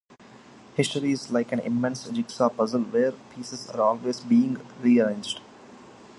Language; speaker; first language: English; non-native, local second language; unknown